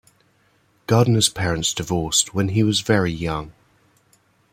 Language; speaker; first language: English; native; English